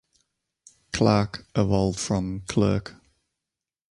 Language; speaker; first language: English; native; English